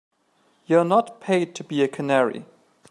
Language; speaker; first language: English; native; English